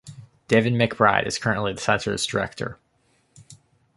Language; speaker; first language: English; native; English